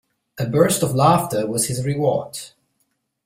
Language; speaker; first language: English; non-native, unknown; German